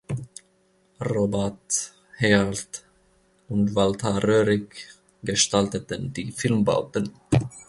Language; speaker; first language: German; non-native, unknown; Finnish